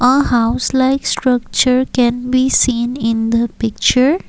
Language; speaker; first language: English; non-native, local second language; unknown